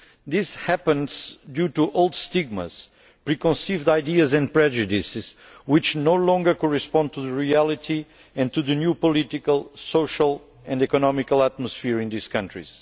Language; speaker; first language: English; non-native, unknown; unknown